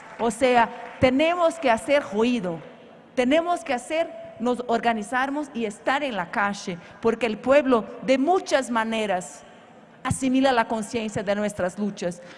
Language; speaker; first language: Spanish; non-native, related language; Portuguese